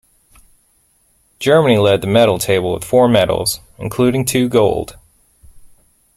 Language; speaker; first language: English; native; English